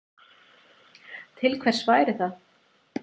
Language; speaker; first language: Icelandic; native; Icelandic